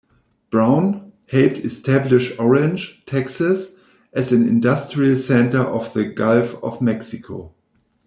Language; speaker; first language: English; non-native, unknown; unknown